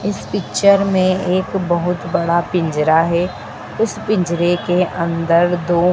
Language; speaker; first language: Hindi; native; Hindi